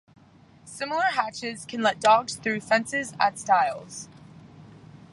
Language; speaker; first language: English; native; English